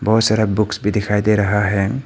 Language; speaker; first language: Hindi; non-native, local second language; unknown